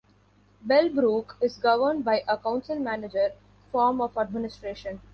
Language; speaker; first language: English; non-native, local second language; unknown